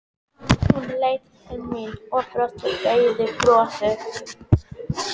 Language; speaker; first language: Icelandic; native; Icelandic